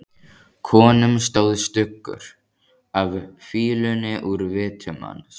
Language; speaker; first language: Icelandic; native; Icelandic